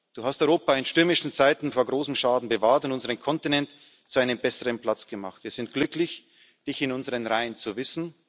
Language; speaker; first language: German; native; German